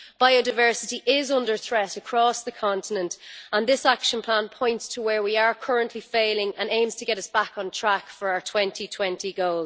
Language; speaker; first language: English; native; English